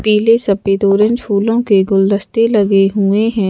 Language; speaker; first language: Hindi; native; Hindi